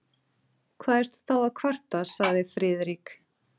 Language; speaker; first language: Icelandic; non-native, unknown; Portuguese